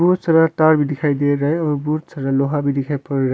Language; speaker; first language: Hindi; non-native, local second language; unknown